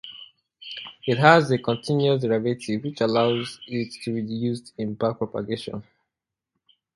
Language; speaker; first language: English; native; English